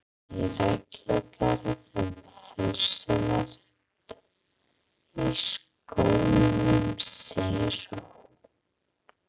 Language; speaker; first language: Icelandic; non-native, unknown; English